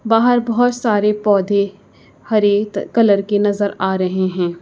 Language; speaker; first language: Hindi; native; Hindi